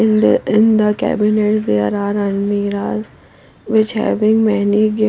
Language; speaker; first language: English; non-native, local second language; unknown